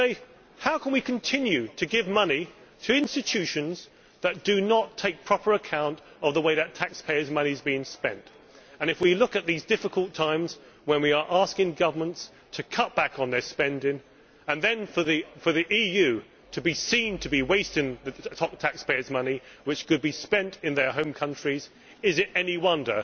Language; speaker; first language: English; native; English